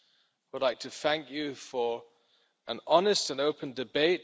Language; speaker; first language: English; non-native, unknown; German